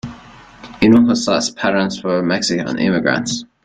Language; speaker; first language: English; native; English